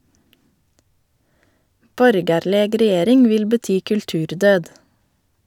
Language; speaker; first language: Norwegian; native; Norwegian